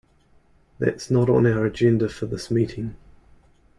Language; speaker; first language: English; native; English